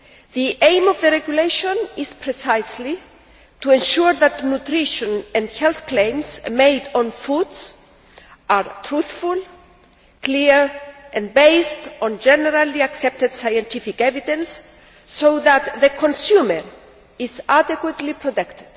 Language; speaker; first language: English; non-native, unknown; Greek